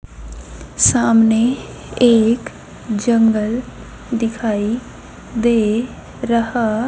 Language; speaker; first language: Hindi; native; Hindi